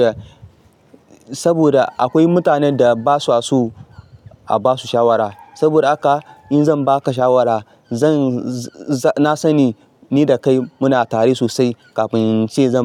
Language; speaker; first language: Hausa; non-native, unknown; Yoruba